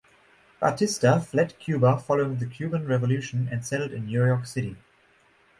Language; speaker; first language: English; non-native, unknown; German